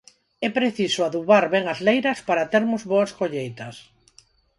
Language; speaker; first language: Galician; non-native, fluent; Spanish